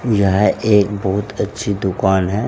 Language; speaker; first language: Hindi; native; Hindi